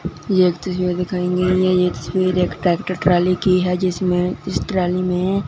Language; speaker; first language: Hindi; non-native, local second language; Punjabi